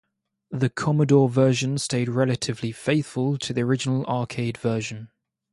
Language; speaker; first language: English; native; English